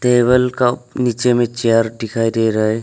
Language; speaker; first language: Hindi; non-native, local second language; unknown